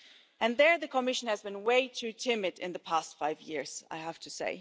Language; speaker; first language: English; non-native, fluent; German